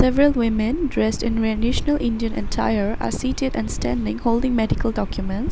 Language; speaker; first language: English; non-native, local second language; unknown